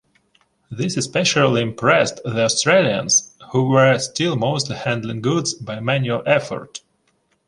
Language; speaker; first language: English; non-native, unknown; Ukrainian